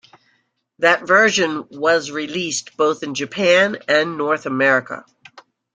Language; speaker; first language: English; native; English